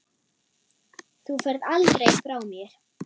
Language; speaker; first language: Icelandic; non-native, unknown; German